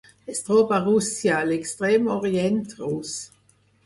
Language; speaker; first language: Catalan; non-native, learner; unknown